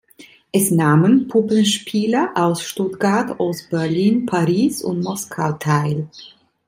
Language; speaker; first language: German; non-native, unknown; Italian